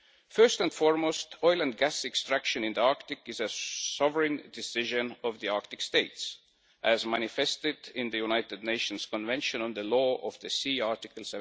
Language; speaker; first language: English; non-native, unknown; Estonian